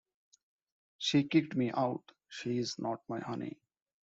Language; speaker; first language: English; non-native, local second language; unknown